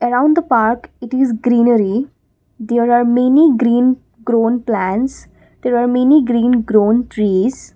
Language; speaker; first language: English; non-native, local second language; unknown